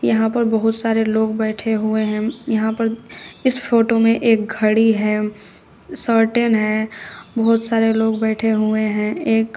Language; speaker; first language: Hindi; native; Hindi